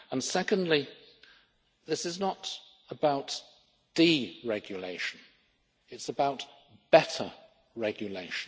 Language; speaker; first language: English; native; English